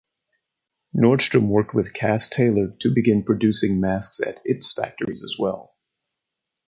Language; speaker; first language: English; native; English